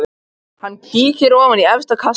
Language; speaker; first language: Icelandic; non-native, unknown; Macedonian